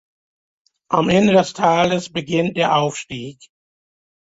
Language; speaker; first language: German; non-native, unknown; English